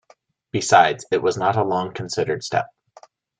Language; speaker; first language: English; native; English